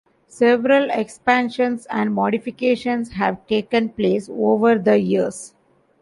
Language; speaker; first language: English; non-native, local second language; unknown